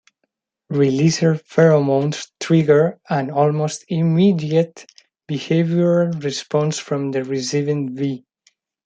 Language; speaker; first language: English; non-native, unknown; Spanish